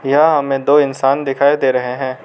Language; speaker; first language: Hindi; non-native, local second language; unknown